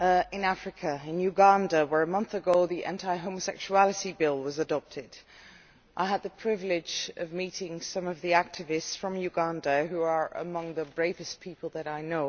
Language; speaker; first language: English; non-native, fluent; Dutch